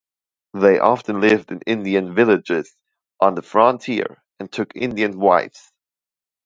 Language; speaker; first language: English; non-native, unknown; German